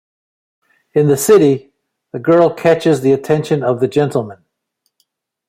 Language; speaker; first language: English; native; English